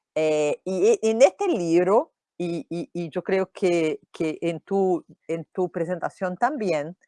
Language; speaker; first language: Spanish; non-native, related language; Portuguese